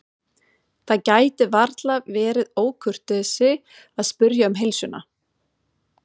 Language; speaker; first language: Icelandic; non-native, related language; Swedish